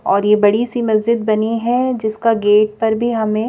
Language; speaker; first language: Hindi; native; Hindi